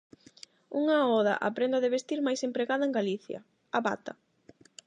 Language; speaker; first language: Galician; non-native, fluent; Spanish